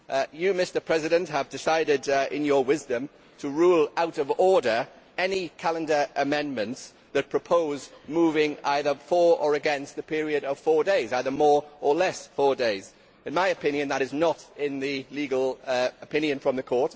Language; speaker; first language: English; native; English